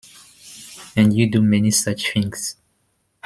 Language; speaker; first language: English; non-native, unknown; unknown